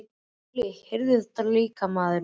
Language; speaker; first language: Icelandic; native; Icelandic